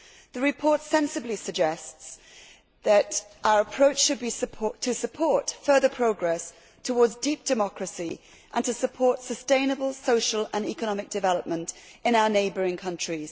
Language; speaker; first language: English; native; English